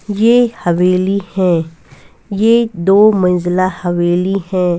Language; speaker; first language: Hindi; non-native, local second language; Punjabi